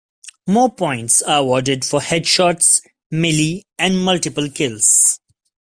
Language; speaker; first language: English; non-native, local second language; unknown